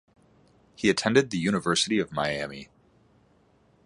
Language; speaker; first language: English; native; English